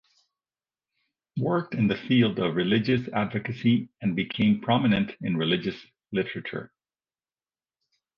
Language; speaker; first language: English; native; English